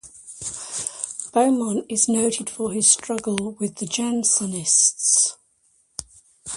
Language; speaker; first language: English; native; English